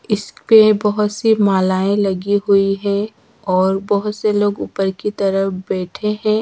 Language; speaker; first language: Hindi; native; Hindi